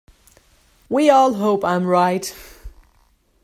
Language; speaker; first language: English; non-native, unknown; German